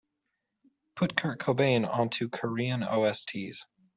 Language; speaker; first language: English; native; English